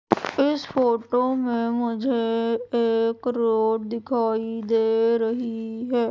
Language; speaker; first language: Hindi; native; Hindi